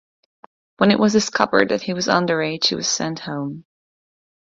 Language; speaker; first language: English; non-native, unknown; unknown